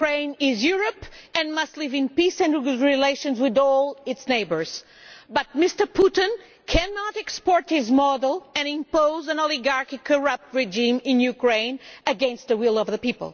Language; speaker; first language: English; non-native, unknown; Portuguese